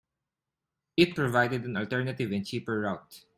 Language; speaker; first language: English; non-native, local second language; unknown